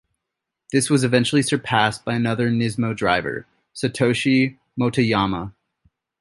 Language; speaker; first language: English; native; English